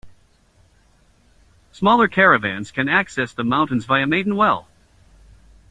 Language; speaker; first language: English; native; English